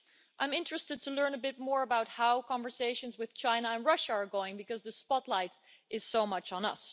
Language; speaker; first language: English; non-native, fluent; Dutch